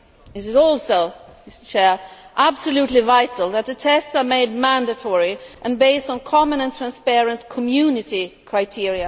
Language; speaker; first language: English; non-native, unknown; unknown